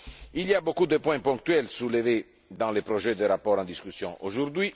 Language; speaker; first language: French; non-native, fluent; Italian